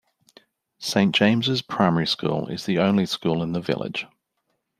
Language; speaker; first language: English; native; English